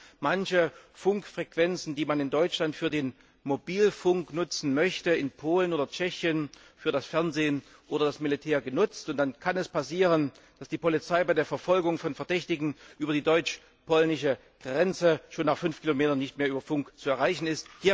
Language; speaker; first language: German; native; German